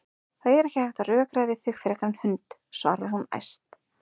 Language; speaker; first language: Icelandic; native; Icelandic